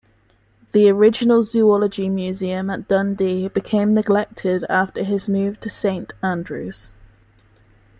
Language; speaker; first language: English; native; English